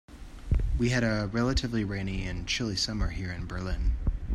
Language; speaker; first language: English; native; English